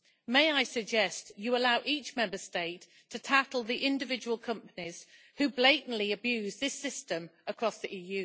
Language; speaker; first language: English; native; English